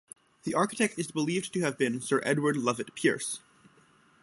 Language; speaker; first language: English; native; English